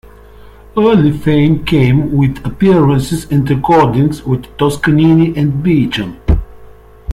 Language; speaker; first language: English; native; English